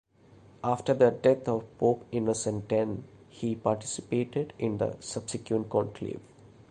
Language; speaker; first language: English; non-native, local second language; Malayalam